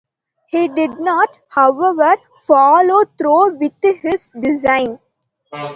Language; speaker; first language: English; non-native, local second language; Tamil